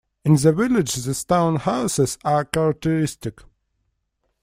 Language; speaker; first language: English; non-native, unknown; Russian